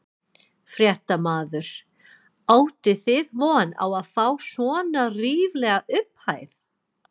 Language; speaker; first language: Icelandic; non-native, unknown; English